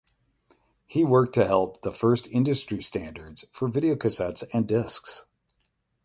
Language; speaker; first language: English; native; English